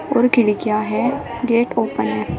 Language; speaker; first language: Hindi; native; Hindi